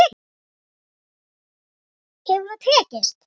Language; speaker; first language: Icelandic; native; Icelandic